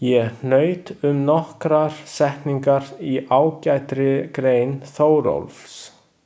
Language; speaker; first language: Icelandic; non-native, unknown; Chinese